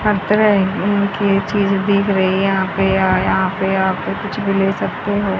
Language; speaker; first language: Hindi; native; Hindi